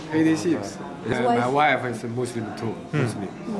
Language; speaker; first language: English; non-native, learner; Chinese